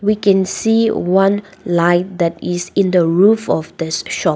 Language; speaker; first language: English; non-native, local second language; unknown